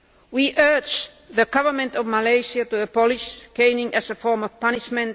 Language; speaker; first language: English; non-native, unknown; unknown